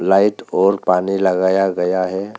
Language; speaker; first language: Hindi; non-native, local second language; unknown